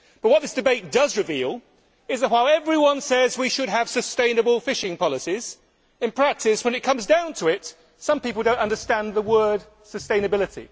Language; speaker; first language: English; native; English